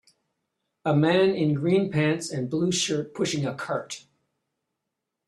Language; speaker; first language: English; native; English